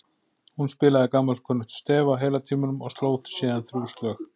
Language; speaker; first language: Icelandic; native; Icelandic